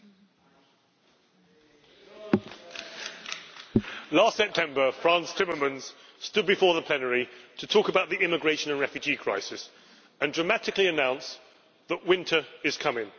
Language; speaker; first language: English; native; English